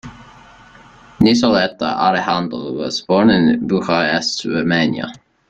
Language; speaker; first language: English; native; English